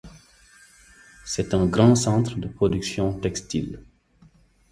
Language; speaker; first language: French; non-native, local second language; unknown